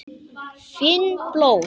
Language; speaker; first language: Icelandic; native; Icelandic